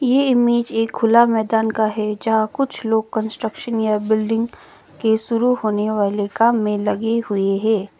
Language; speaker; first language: Hindi; non-native, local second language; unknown